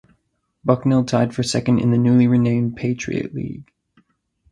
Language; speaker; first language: English; native; English